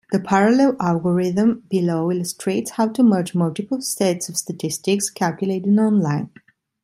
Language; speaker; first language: English; non-native, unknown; Italian